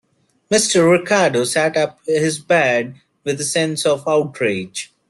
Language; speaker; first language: English; non-native, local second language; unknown